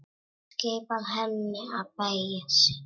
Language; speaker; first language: Icelandic; non-native, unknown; Czech